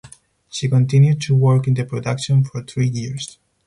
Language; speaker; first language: English; non-native, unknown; Spanish